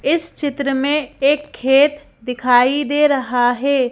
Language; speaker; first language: Hindi; native; Hindi